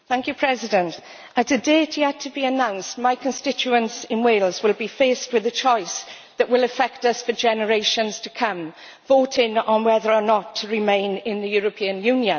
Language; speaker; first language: English; native; English